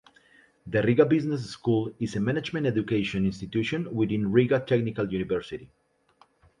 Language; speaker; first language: English; non-native, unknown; Spanish